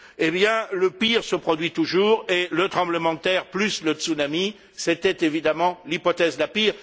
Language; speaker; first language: French; native; French